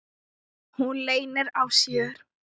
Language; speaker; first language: Icelandic; non-native, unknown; Thai